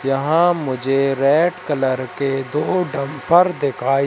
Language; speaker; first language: Hindi; native; Hindi